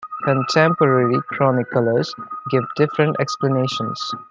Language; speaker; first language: English; non-native, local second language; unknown